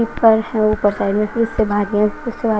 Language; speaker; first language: Hindi; non-native, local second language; Punjabi